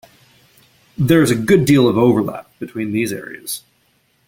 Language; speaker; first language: English; native; English